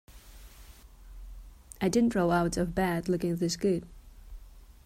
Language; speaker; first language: English; non-native, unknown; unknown